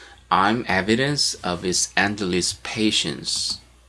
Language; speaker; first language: English; non-native, fluent; Korean